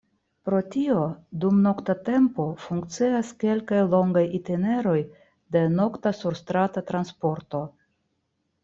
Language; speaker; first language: Esperanto; non-native, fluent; Russian